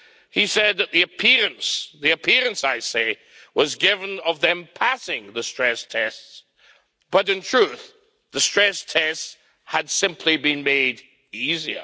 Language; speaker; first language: English; native; English